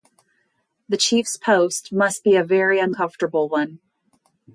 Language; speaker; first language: English; native; English